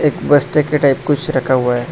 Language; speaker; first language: Hindi; non-native, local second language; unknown